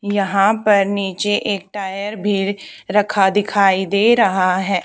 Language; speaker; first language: Hindi; native; Hindi